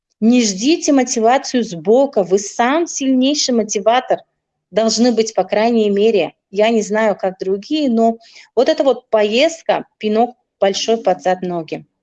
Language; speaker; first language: Russian; non-native, local second language; Tajik